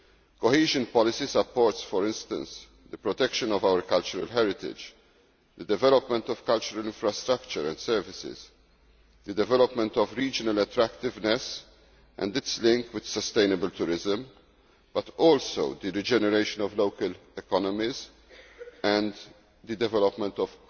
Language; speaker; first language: English; non-native, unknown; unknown